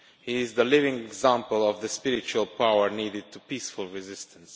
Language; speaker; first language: English; non-native, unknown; Romanian